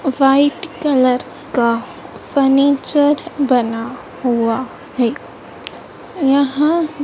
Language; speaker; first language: Hindi; native; Hindi